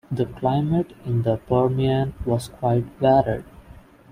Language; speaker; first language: English; non-native, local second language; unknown